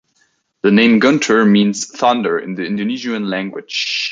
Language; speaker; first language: English; native; English